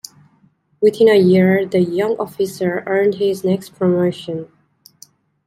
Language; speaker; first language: English; native; English